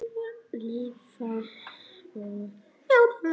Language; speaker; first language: Icelandic; native; Icelandic